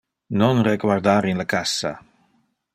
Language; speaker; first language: Interlingua; non-native, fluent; Dutch